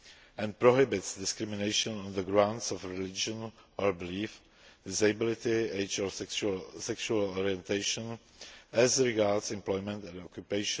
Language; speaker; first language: English; non-native, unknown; Czech